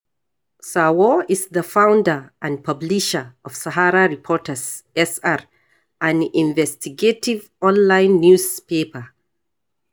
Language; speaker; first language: English; non-native, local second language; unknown